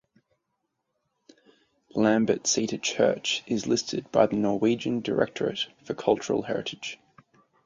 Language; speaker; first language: English; native; English